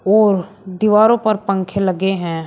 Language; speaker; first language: Hindi; native; Hindi